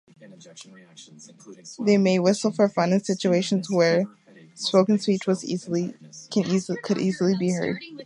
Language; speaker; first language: English; native; English